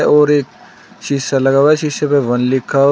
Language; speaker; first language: Hindi; native; Hindi